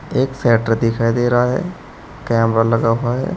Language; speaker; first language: Hindi; native; Hindi